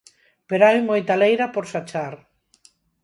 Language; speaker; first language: Galician; non-native, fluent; Spanish